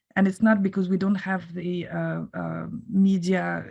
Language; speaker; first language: English; non-native, fluent; French